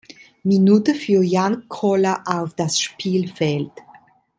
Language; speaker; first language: German; non-native, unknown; Italian